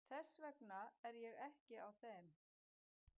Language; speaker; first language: Icelandic; native; Icelandic